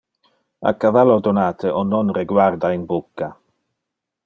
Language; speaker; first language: Interlingua; non-native, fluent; Dutch